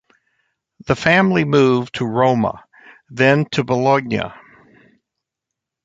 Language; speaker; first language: English; native; English